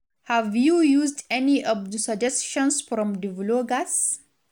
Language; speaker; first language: English; non-native, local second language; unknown